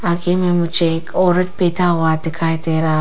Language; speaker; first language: Hindi; non-native, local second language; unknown